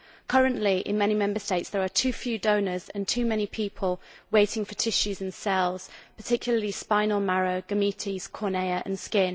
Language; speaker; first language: English; native; English